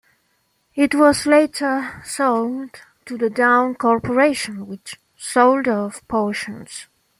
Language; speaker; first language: English; non-native, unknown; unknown